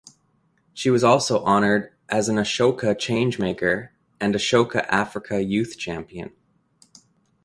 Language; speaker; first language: English; native; English